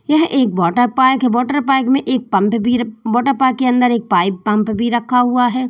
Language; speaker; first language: Hindi; native; Hindi